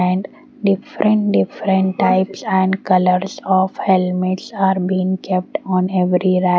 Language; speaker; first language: English; non-native, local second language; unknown